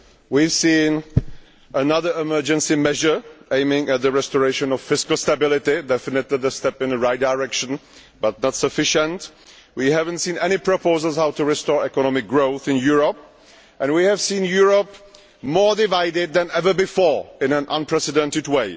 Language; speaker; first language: English; non-native, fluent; Czech